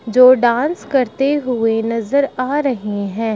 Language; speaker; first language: Hindi; native; Hindi